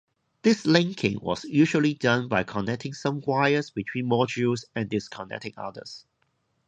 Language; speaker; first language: English; non-native, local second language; Cantonese